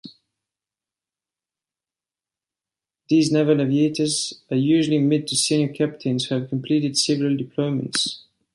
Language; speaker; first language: English; non-native, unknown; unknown